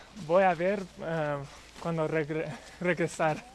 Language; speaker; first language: Spanish; non-native, learner; English